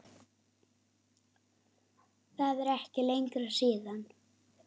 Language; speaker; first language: Icelandic; native; Icelandic